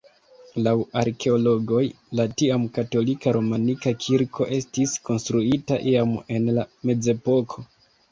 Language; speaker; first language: Esperanto; non-native, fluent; Kinyarwanda